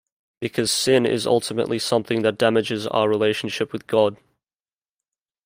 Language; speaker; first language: English; native; English